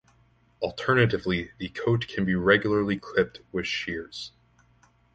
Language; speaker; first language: English; native; English